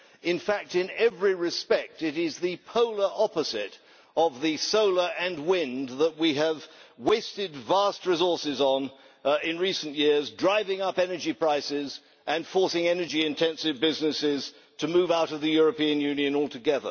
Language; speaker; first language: English; native; English